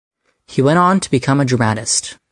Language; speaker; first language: English; native; English